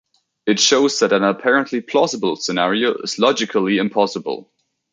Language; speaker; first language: English; native; English